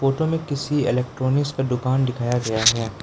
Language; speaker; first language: Hindi; non-native, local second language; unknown